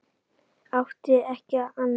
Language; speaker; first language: Icelandic; native; Icelandic